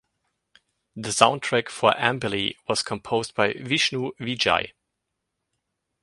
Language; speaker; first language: English; native; English